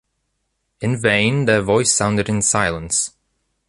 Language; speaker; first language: English; native; English